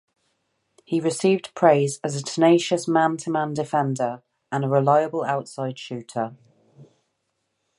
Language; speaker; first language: English; native; English